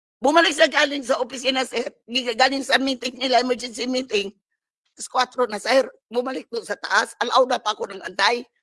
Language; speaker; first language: Filipino; non-native, local second language; Cebuano